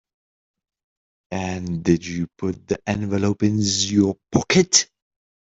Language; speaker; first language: English; native; English